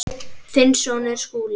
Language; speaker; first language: Icelandic; native; Icelandic